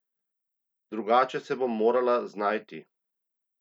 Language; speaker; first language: Slovenian; native; Slovenian